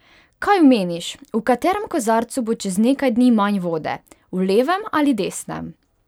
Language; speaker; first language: Slovenian; non-native, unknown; Hungarian